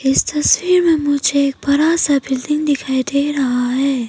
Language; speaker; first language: Hindi; non-native, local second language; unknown